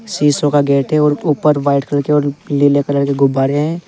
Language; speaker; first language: Hindi; native; Hindi